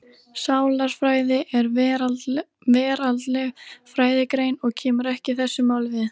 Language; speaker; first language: Icelandic; native; Icelandic